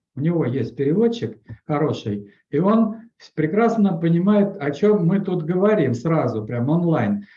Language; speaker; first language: Russian; native; Russian